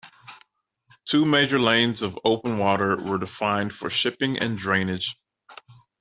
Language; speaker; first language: English; native; English